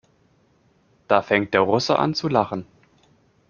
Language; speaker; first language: German; native; German